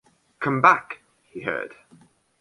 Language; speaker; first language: English; non-native, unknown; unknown